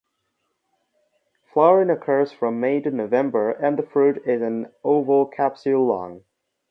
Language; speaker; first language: English; non-native, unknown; Bangla